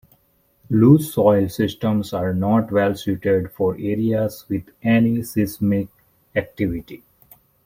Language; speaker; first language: English; non-native, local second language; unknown